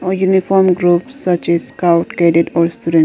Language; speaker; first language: English; non-native, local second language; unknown